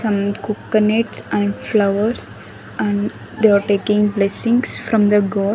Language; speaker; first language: English; non-native, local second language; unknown